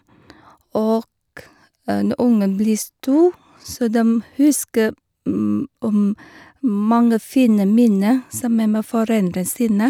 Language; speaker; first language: Norwegian; non-native, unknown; Vietnamese